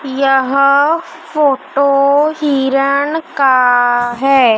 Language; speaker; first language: Hindi; native; Hindi